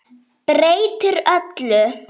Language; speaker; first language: Icelandic; native; Icelandic